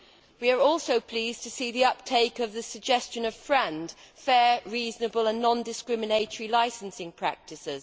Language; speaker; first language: English; native; English